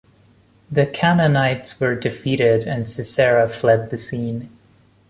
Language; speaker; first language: English; non-native, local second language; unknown